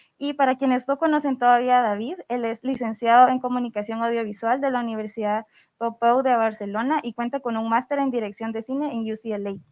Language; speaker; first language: Spanish; native; Spanish